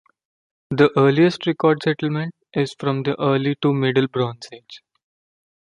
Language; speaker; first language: English; non-native, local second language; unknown